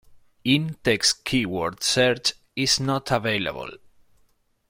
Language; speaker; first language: English; non-native, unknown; Spanish